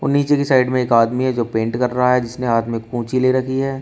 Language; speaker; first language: Hindi; native; Hindi